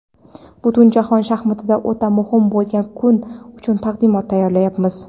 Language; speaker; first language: Uzbek; non-native, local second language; Kara-Kalpak